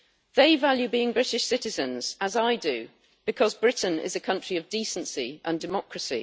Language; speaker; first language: English; native; English